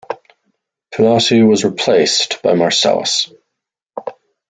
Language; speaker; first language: English; native; English